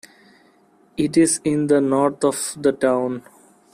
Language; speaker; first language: English; non-native, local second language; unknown